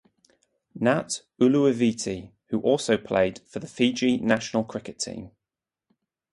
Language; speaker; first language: English; native; English